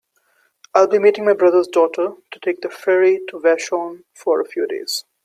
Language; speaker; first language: English; non-native, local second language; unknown